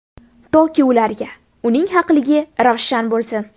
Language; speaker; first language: Uzbek; native; Uzbek